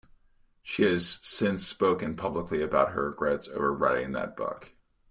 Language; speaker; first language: English; native; English